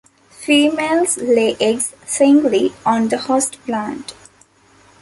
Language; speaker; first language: English; non-native, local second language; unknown